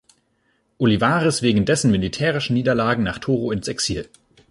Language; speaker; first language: German; native; German